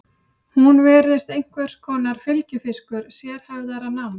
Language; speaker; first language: Icelandic; native; Icelandic